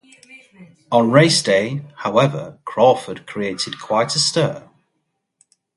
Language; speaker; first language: English; native; English